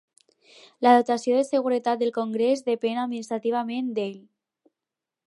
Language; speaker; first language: Catalan; non-native, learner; Spanish